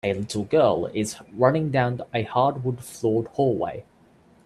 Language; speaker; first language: English; native; English